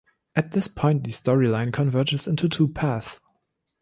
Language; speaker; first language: English; non-native, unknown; German